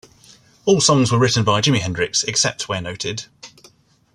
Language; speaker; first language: English; native; English